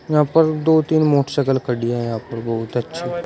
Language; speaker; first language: Hindi; native; Hindi